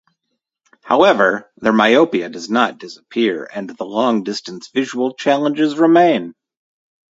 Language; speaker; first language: English; native; English